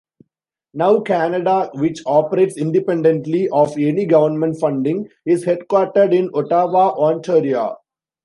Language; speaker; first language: English; non-native, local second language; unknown